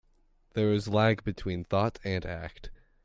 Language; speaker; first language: English; native; English